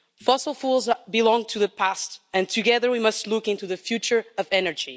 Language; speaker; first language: English; non-native, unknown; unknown